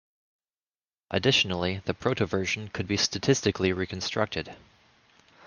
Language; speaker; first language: English; native; English